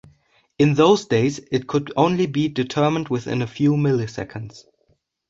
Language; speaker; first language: English; non-native, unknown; German